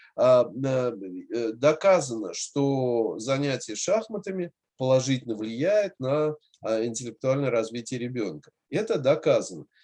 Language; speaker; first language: Russian; native; Russian